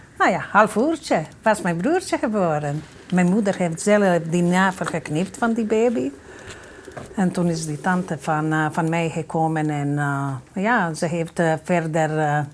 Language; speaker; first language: Dutch; non-native, fluent; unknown